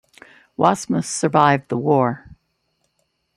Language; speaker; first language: English; native; English